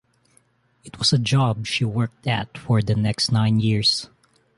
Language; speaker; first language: English; non-native, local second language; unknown